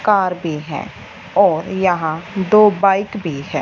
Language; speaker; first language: Hindi; non-native, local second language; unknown